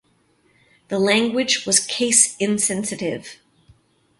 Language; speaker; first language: English; native; English